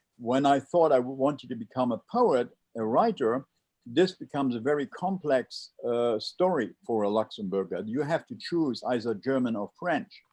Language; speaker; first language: English; non-native, fluent; Luxembourgish